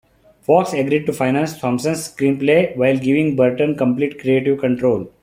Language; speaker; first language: English; non-native, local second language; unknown